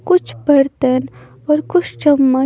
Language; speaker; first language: Hindi; non-native, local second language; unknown